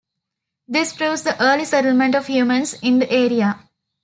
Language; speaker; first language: English; non-native, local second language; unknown